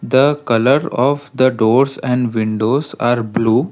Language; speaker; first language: English; non-native, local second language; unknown